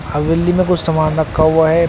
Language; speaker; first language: Hindi; native; Hindi